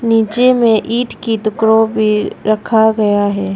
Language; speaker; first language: Hindi; non-native, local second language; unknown